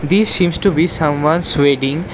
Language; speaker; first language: English; non-native, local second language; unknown